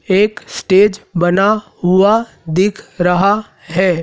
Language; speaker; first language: Hindi; native; Hindi